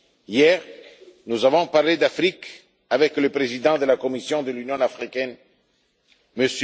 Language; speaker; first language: French; non-native, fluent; Italian